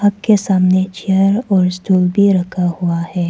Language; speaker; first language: Hindi; non-native, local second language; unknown